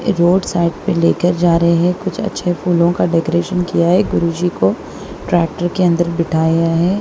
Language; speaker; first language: Hindi; non-native, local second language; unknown